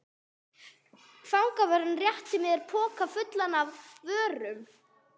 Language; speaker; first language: Icelandic; non-native, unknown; English